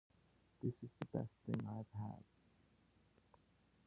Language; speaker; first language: English; native; English